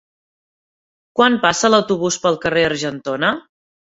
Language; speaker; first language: Catalan; native; Catalan